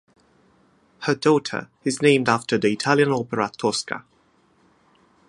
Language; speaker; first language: English; non-native, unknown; Italian